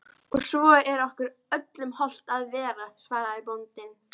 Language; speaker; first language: Icelandic; native; Icelandic